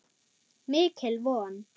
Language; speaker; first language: Icelandic; non-native, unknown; German